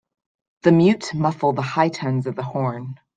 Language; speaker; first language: English; native; English